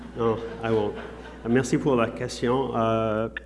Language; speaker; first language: French; non-native, fluent; English